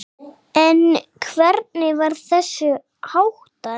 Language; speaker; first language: Icelandic; non-native, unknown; English